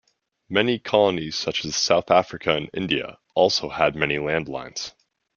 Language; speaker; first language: English; native; English